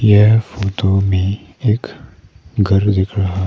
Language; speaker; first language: Hindi; non-native, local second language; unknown